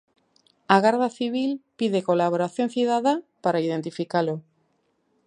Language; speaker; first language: Galician; native; Galician